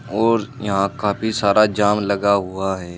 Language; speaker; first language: Hindi; native; Hindi